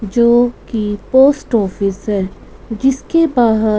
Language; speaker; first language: Hindi; non-native, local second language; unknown